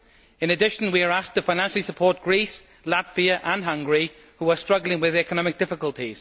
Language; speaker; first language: English; native; English